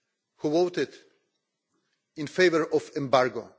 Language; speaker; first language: English; non-native, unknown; Russian